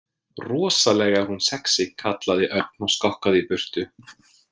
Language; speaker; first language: Icelandic; non-native, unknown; English